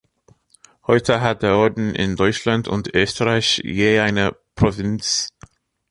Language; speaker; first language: German; non-native, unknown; English